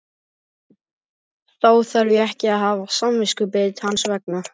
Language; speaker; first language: Icelandic; native; Icelandic